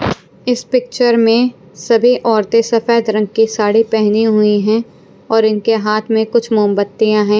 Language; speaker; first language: Hindi; non-native, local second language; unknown